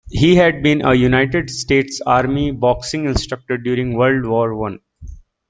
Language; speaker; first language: English; native; English